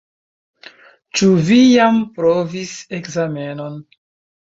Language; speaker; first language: Esperanto; non-native, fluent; Chinese